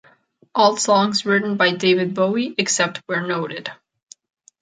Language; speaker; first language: English; non-native, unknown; Catalan